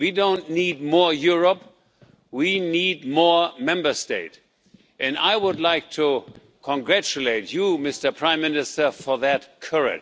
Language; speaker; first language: English; non-native, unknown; German